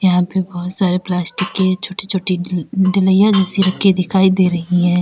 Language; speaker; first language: Hindi; native; Hindi